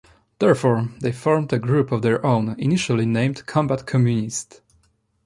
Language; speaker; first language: English; non-native, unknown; Polish